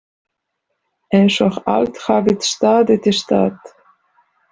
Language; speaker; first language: Icelandic; non-native, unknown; Polish